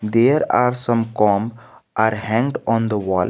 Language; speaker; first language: English; non-native, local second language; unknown